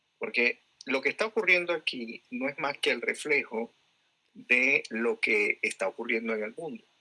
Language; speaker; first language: Spanish; native; Spanish